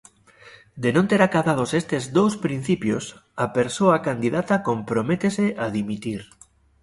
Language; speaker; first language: Galician; native; Galician